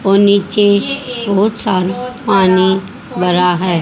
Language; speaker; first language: Hindi; native; Hindi